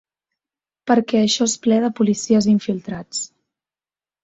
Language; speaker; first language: Catalan; native; Catalan